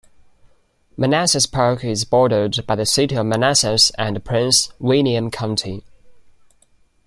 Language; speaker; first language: English; non-native, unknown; Chinese